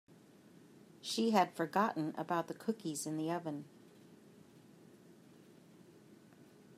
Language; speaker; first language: English; native; English